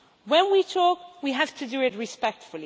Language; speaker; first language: English; non-native, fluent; Dutch